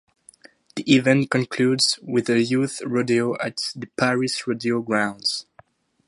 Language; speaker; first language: English; non-native, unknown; French